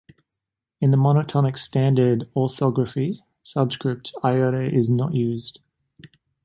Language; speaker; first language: English; native; English